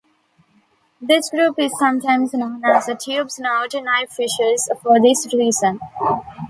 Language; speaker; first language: English; non-native, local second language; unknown